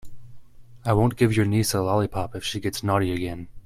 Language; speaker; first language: English; native; English